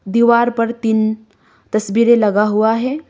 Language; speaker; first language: Hindi; non-native, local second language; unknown